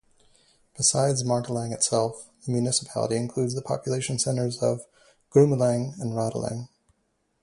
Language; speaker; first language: English; native; English